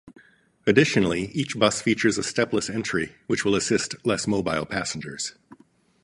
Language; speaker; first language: English; native; English